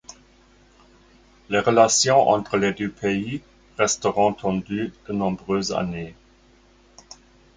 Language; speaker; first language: French; non-native, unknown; German